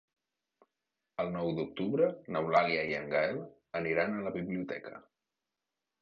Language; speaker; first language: Catalan; native; Catalan